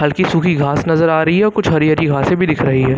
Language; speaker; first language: Hindi; native; Hindi